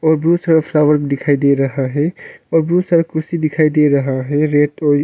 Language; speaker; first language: Hindi; non-native, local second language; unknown